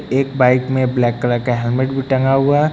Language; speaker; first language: Hindi; native; Hindi